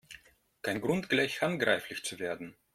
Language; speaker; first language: German; non-native, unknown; Russian